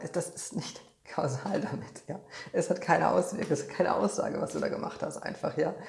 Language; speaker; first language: German; non-native, fluent; Polish